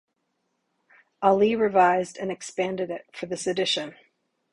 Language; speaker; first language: English; native; English